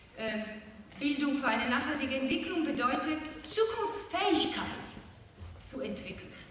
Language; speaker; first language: German; non-native, fluent; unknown